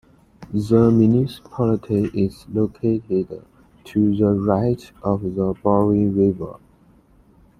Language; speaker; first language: English; non-native, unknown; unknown